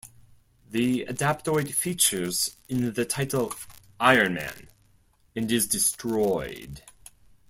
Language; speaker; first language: English; non-native, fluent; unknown